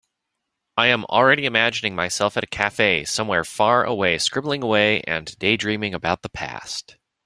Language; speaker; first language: English; native; English